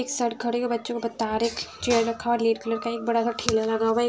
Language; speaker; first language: Hindi; non-native, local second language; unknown